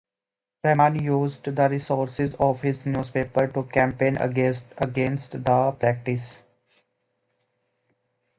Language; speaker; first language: English; native; English